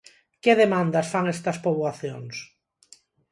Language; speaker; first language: Galician; non-native, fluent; Spanish